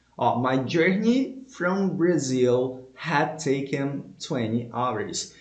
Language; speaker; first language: English; non-native, fluent; Portuguese